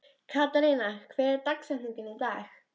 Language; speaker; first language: Icelandic; native; Icelandic